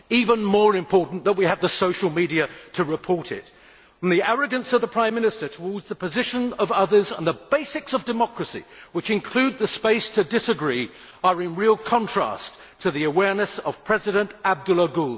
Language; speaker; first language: English; native; English